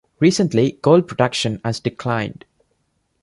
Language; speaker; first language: English; non-native, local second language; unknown